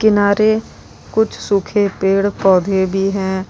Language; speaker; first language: Hindi; native; Hindi